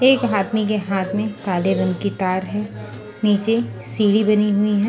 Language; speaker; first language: Hindi; non-native, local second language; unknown